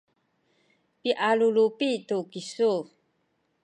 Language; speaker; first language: Sakizaya; non-native, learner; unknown